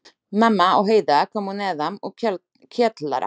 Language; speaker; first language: Icelandic; non-native, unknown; Slovak